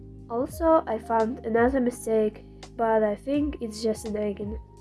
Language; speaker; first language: English; non-native, learner; Russian